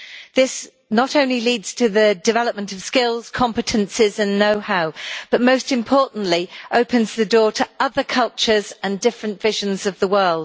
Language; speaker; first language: English; native; English